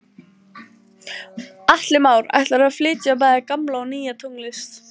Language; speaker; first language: Icelandic; native; Icelandic